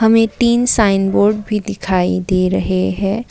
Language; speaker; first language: Hindi; non-native, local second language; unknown